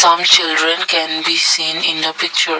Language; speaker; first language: English; non-native, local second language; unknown